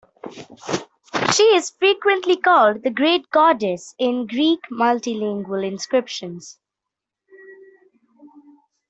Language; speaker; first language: English; non-native, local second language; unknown